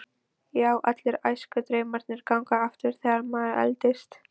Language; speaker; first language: Icelandic; non-native, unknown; Polish